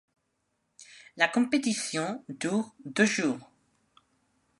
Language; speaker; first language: French; non-native, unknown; Spanish